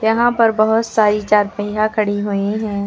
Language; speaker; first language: Hindi; native; Hindi